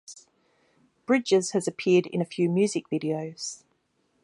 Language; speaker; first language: English; native; English